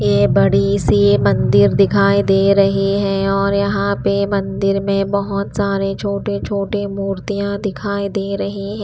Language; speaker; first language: Hindi; non-native, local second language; Punjabi